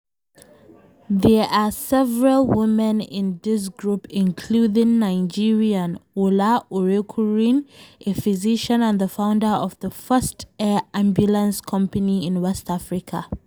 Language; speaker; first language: English; non-native, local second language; Hausa